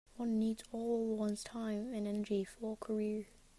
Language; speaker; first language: English; native; English